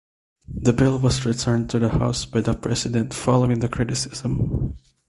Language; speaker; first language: English; non-native, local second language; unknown